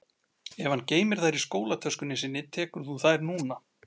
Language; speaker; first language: Icelandic; native; Icelandic